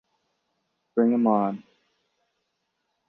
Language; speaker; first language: English; native; English